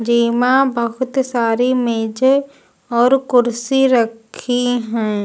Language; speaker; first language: Hindi; native; Hindi